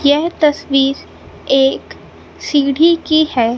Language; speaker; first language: Hindi; native; Hindi